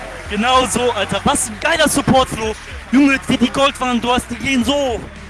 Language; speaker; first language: German; native; German